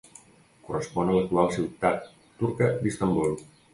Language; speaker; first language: Catalan; native; Catalan